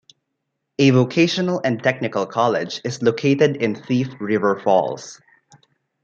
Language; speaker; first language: English; non-native, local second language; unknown